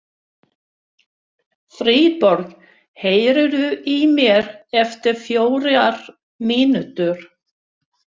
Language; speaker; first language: Icelandic; non-native, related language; Swedish